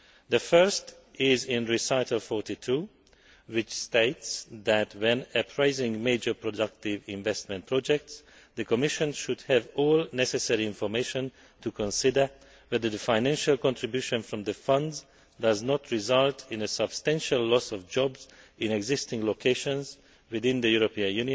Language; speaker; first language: English; non-native, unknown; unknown